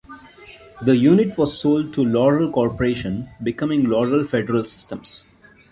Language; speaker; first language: English; non-native, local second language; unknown